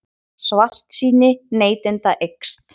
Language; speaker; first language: Icelandic; native; Icelandic